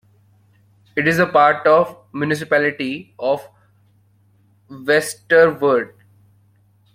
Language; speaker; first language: English; non-native, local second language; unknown